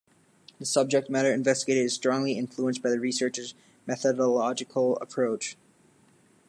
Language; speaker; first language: English; native; English